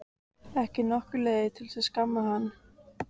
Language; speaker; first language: Icelandic; native; Icelandic